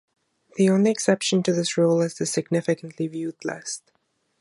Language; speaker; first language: English; non-native, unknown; German